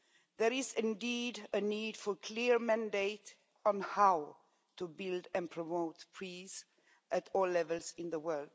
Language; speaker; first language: English; non-native, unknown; Swedish